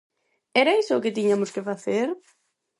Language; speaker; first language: Galician; non-native, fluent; Spanish